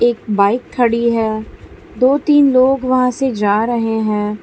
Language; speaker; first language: Hindi; non-native, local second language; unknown